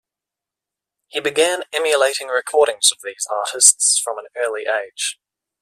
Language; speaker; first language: English; native; English